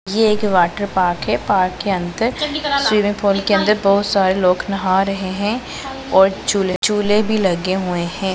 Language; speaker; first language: Hindi; non-native, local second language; Punjabi